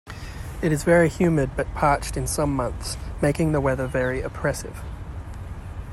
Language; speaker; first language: English; native; English